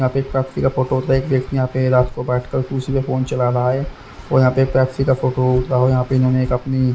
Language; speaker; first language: Hindi; native; Hindi